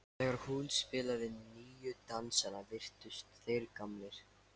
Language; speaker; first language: Icelandic; non-native, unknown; Lithuanian